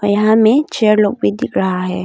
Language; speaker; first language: Hindi; non-native, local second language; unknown